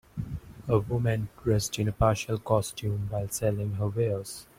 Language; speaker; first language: English; non-native, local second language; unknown